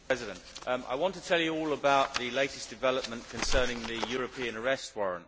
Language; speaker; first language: English; native; English